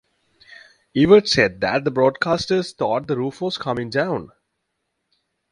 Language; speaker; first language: English; native; English